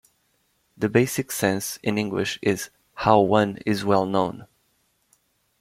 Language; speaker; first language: English; native; English